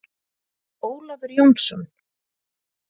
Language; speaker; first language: Icelandic; native; Icelandic